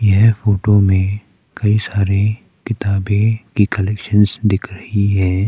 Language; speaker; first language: Hindi; non-native, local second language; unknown